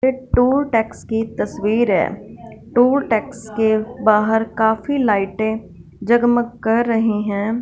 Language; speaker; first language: Hindi; non-native, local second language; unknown